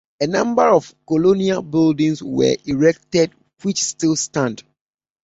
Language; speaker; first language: English; native; English